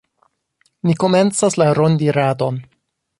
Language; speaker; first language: Esperanto; non-native, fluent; English